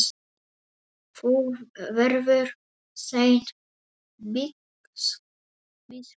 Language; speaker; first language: Icelandic; non-native, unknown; Polish